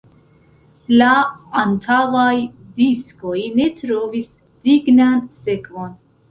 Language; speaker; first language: Esperanto; non-native, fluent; Central Kurdish